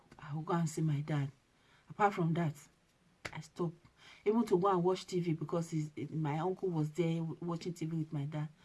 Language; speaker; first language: English; non-native, local second language; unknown